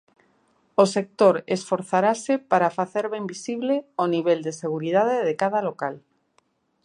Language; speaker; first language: Galician; native; Galician